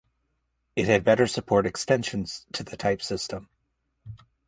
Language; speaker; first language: English; native; English